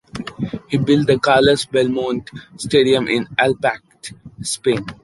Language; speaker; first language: English; non-native, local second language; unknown